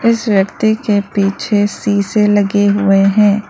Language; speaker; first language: Hindi; non-native, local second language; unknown